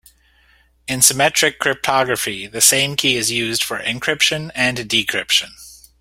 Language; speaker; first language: English; native; English